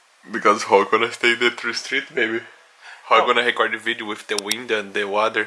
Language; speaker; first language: English; non-native, learner; Portuguese